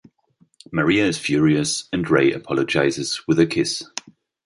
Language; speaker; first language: English; non-native, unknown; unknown